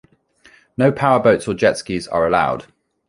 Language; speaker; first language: English; native; English